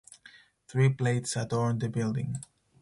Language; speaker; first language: English; non-native, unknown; Spanish